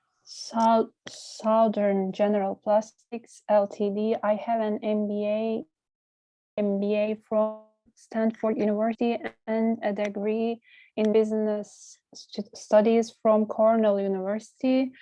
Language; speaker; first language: English; non-native, learner; Turkish